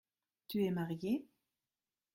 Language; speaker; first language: French; non-native, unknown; German